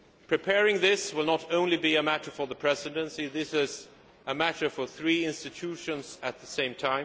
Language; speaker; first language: English; non-native, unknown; Swedish